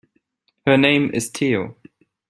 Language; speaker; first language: English; non-native, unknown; German